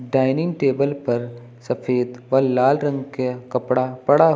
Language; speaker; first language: Hindi; native; Hindi